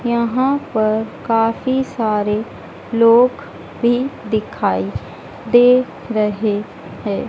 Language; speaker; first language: Hindi; native; Hindi